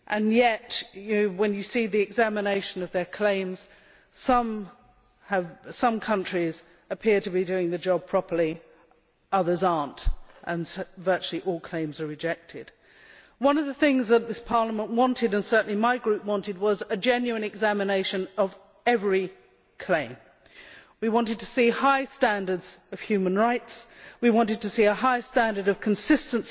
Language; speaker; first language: English; native; English